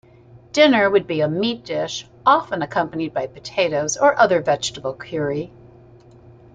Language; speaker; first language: English; native; English